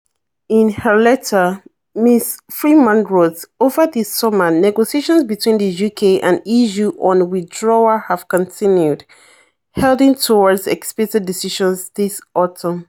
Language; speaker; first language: English; non-native, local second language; Yoruba